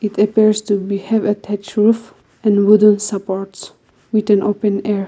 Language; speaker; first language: English; non-native, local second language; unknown